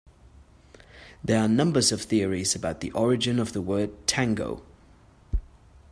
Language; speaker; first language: English; non-native, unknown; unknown